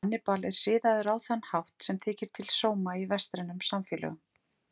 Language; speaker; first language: Icelandic; native; Icelandic